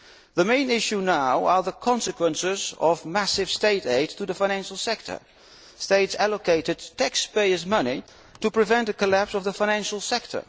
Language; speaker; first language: English; non-native, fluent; Dutch